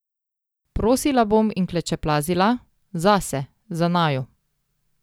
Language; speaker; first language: Slovenian; native; Slovenian